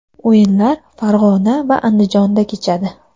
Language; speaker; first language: Uzbek; native; Uzbek